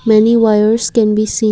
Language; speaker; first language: English; non-native, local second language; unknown